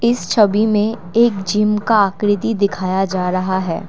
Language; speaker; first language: Hindi; non-native, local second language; Assamese